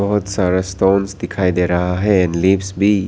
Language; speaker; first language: Hindi; non-native, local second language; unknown